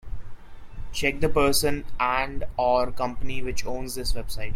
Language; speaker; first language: English; non-native, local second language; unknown